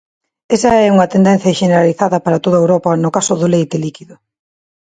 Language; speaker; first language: Galician; non-native, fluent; Spanish